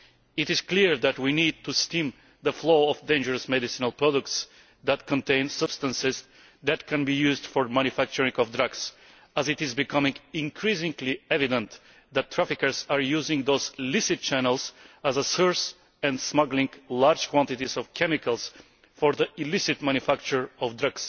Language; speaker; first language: English; non-native, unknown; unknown